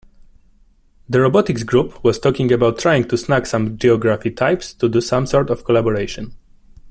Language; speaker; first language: English; non-native, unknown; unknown